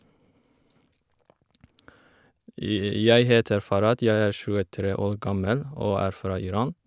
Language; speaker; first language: Norwegian; non-native, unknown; Kurdish